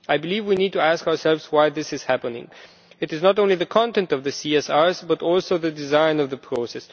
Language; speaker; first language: English; non-native, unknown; Romanian